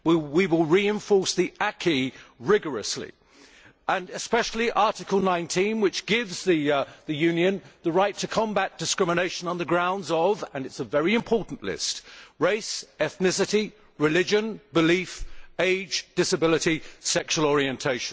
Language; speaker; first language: English; native; English